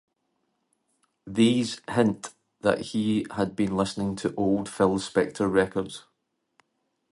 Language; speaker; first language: English; native; English